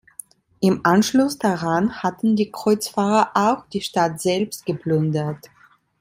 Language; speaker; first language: German; non-native, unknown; Italian